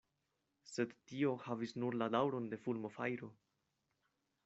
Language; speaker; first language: Esperanto; non-native, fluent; Spanish